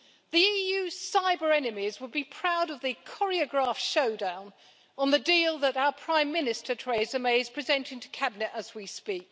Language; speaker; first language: English; native; English